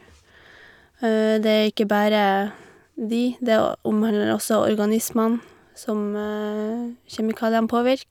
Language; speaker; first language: Norwegian; native; Norwegian